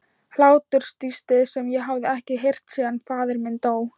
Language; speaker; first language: Icelandic; non-native, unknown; Thai